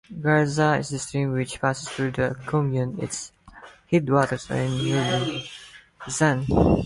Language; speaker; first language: English; non-native, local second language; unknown